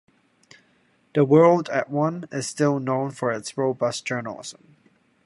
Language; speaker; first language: English; non-native, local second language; Cantonese